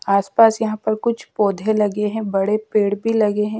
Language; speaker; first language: Hindi; native; Hindi